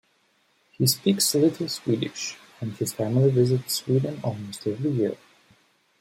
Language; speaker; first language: English; native; English